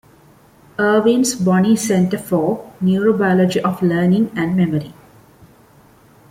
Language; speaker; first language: English; non-native, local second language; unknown